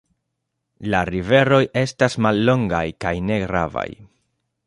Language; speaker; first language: Esperanto; non-native, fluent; Spanish